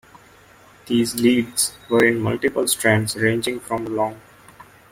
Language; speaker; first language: English; non-native, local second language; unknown